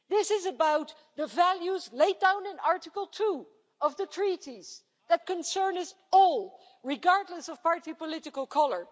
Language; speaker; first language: English; non-native, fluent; Dutch